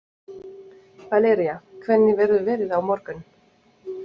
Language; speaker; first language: Icelandic; non-native, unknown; French